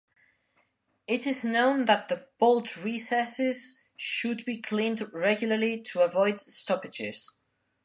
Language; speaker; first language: English; non-native, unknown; Spanish